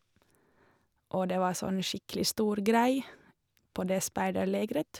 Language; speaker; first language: Norwegian; non-native, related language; Swedish